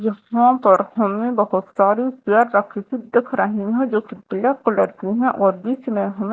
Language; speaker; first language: Hindi; native; Hindi